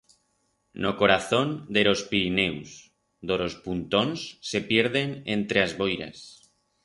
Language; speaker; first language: Aragonese; non-native, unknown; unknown